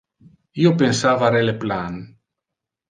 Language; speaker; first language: Interlingua; non-native, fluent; Italian